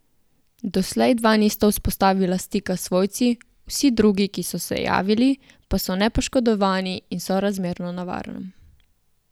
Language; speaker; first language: Slovenian; native; Slovenian